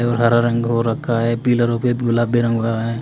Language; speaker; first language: Hindi; native; Hindi